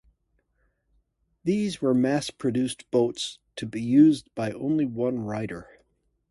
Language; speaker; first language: English; native; English